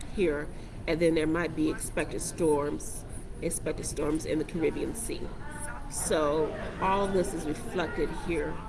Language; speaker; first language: English; native; English